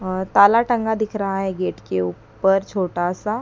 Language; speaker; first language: Hindi; native; Hindi